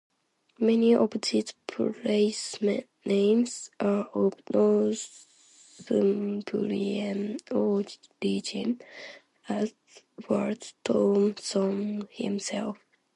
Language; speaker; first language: English; non-native, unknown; Japanese